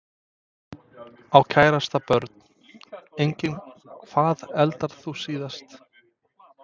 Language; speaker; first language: Icelandic; non-native, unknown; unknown